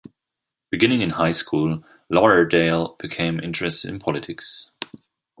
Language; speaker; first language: English; non-native, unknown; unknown